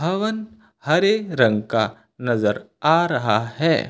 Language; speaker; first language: Hindi; native; Hindi